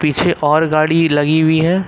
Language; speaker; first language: Hindi; native; Hindi